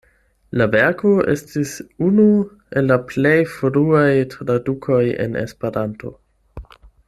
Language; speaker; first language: Esperanto; non-native, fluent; German